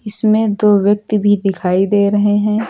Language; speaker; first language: Hindi; native; Hindi